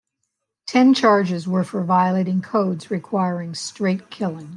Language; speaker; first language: English; native; English